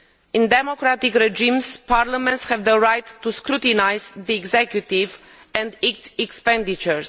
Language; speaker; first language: English; non-native, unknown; Romanian